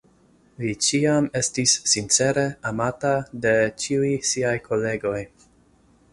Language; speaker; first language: Esperanto; non-native, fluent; English